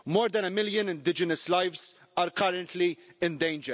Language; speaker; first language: English; non-native, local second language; Maltese